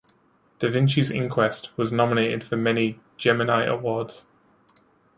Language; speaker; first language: English; native; English